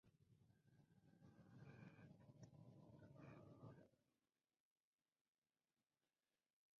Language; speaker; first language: English; non-native, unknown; Spanish